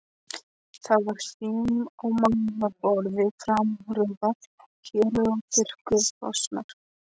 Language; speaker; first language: Icelandic; non-native, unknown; Polish